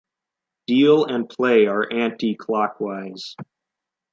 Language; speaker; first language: English; native; English